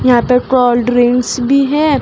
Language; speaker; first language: Hindi; native; Hindi